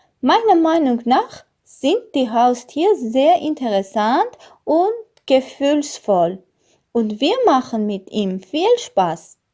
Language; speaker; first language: German; non-native, learner; Armenian